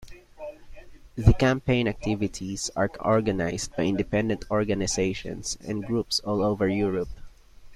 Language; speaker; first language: English; non-native, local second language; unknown